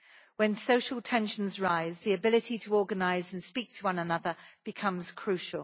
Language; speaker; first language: English; native; English